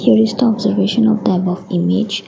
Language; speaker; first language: English; non-native, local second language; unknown